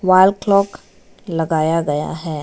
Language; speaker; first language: Hindi; non-native, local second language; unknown